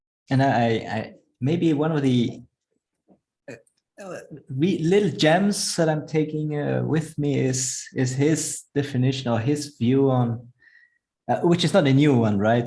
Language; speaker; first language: English; non-native, fluent; German